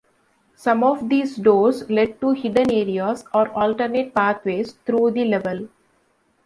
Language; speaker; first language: English; non-native, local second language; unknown